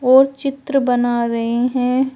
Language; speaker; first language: Hindi; native; Hindi